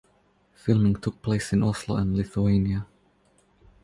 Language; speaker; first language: English; non-native, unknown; Croatian